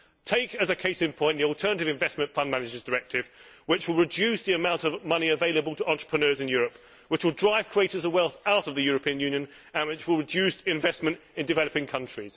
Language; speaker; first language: English; native; English